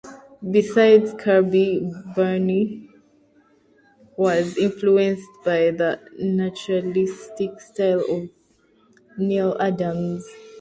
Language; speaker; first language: English; native; English